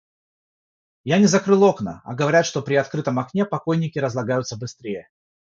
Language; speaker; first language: Russian; non-native, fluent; Georgian